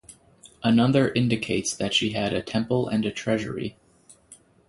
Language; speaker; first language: English; native; English